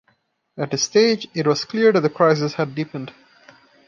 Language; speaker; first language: English; non-native, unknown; Portuguese